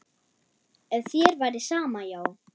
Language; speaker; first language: Icelandic; non-native, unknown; German